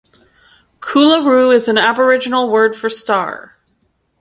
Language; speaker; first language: English; native; English